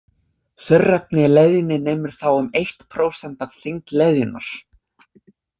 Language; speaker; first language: Icelandic; non-native, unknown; English